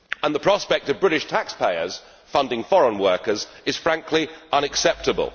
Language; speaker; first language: English; native; English